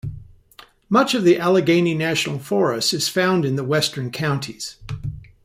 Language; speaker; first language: English; native; English